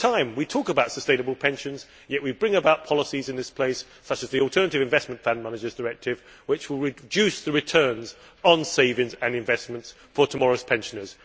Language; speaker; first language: English; native; English